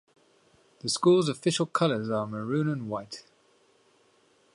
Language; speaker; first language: English; native; English